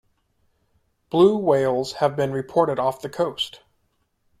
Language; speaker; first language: English; native; English